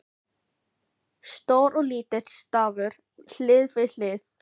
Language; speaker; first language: Icelandic; non-native, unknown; Filipino